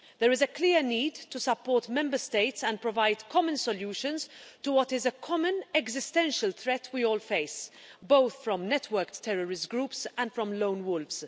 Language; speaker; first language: English; non-native, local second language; Maltese